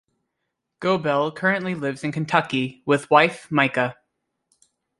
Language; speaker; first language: English; native; English